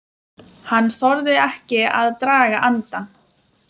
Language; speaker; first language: Icelandic; non-native, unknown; Lithuanian